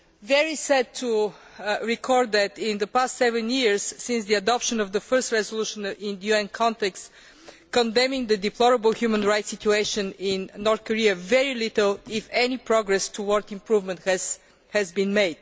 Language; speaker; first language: English; non-native, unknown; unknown